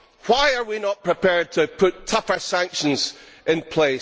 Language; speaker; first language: English; native; English